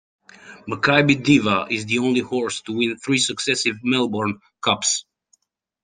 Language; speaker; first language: English; native; English